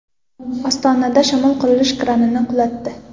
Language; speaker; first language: Uzbek; non-native, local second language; Kara-Kalpak